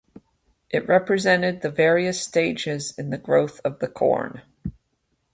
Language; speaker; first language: English; native; English